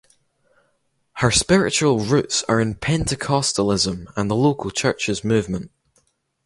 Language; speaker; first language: English; native; English